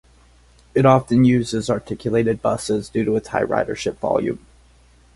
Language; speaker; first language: English; native; English